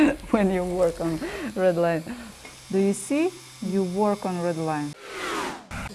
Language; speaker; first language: English; non-native, learner; Russian